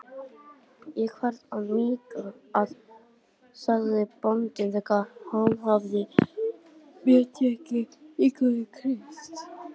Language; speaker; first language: Icelandic; native; Icelandic